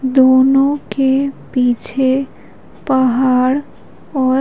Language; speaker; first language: Hindi; native; Hindi